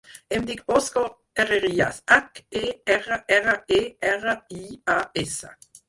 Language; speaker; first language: Catalan; non-native, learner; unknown